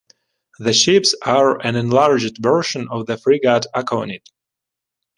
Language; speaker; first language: English; non-native, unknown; Ukrainian